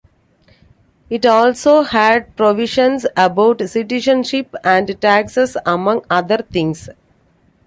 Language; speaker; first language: English; non-native, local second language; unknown